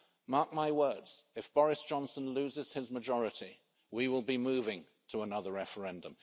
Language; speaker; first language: English; native; English